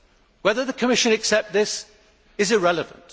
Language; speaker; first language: English; native; English